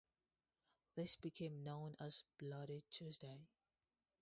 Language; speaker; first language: English; non-native, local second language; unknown